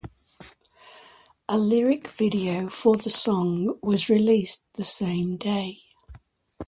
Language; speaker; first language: English; native; English